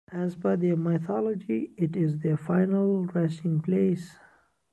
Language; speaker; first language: English; non-native, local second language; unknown